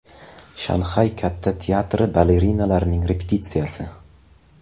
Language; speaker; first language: Uzbek; native; Uzbek